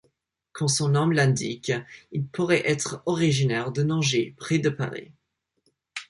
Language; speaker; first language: French; non-native, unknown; English